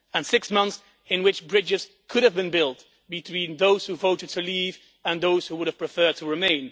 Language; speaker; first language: English; non-native, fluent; Dutch